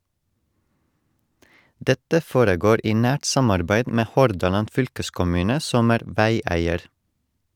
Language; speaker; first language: Norwegian; non-native, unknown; Estonian